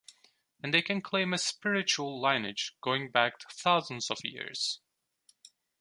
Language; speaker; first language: English; non-native, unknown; Turkish